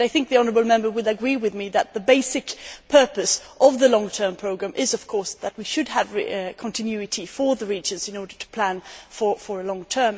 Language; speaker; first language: English; non-native, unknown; Swedish